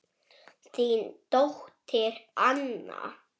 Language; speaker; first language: Icelandic; native; Icelandic